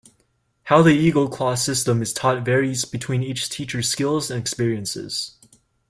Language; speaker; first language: English; native; English